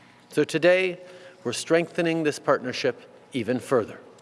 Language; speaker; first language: English; early bilingual, other home language; French